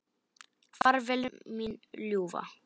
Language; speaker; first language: Icelandic; non-native, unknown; Polish